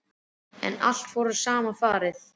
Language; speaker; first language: Icelandic; native; Icelandic